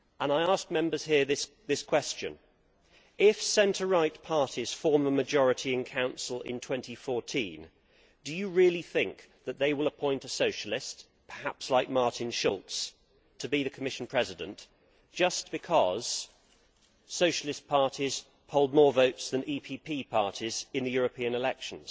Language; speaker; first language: English; native; English